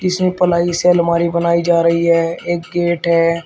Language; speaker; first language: Hindi; native; Hindi